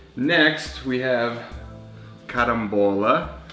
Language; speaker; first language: English; native; English